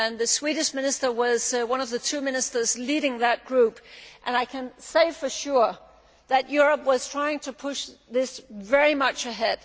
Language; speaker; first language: English; non-native, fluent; Danish